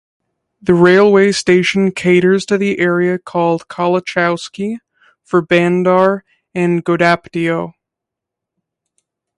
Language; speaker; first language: English; native; English